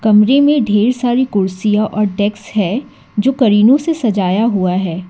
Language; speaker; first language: Hindi; non-native, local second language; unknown